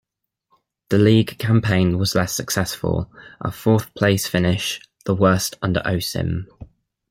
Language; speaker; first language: English; native; English